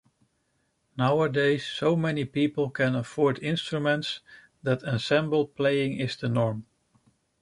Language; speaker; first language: English; non-native, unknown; Dutch